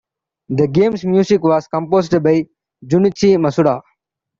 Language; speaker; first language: English; non-native, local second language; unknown